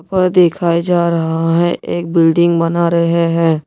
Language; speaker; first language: Hindi; non-native, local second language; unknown